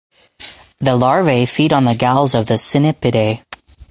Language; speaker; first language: English; native; English